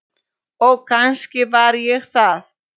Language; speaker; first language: Icelandic; non-native, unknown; Polish